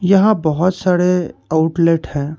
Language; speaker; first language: Hindi; non-native, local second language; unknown